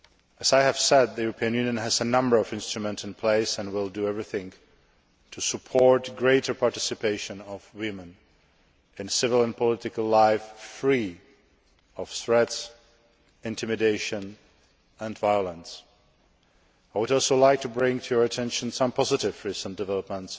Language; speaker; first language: English; non-native, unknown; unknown